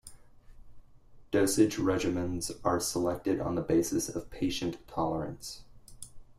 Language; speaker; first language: English; native; English